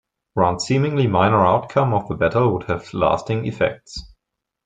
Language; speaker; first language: English; non-native, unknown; German